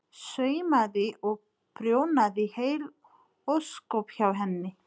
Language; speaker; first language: Icelandic; non-native, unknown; Nepali